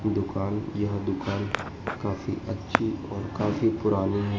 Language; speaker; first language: Hindi; native; Hindi